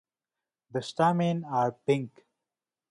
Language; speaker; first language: English; non-native, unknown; Nepali